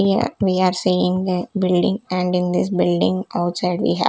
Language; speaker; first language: English; non-native, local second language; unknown